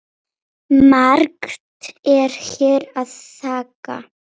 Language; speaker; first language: Icelandic; non-native, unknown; Polish